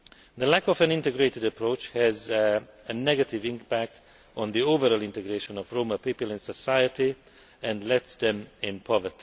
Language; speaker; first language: English; non-native, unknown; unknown